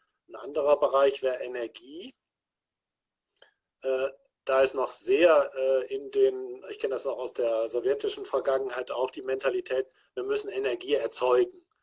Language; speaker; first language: German; native; German